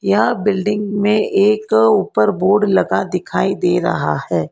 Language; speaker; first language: Hindi; non-native, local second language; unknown